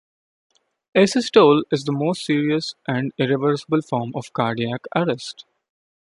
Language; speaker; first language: English; non-native, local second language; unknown